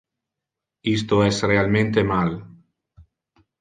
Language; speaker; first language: Interlingua; non-native, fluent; Italian